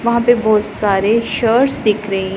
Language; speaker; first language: Hindi; non-native, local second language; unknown